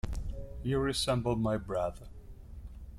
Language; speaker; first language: English; non-native, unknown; Italian